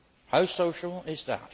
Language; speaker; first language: English; native; English